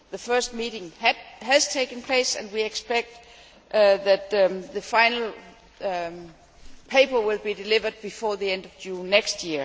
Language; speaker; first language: English; non-native, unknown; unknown